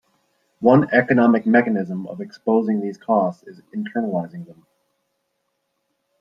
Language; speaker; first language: English; native; English